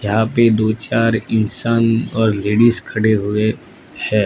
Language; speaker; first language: Hindi; non-native, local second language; Gujarati